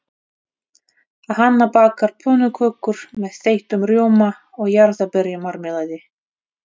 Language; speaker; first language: Icelandic; non-native, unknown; Russian